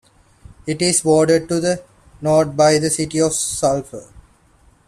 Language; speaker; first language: English; non-native, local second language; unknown